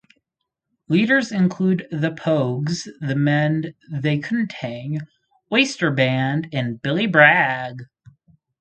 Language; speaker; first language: English; native; English